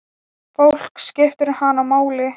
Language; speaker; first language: Icelandic; non-native, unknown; Thai